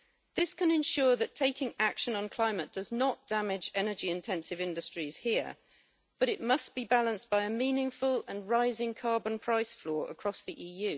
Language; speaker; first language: English; native; English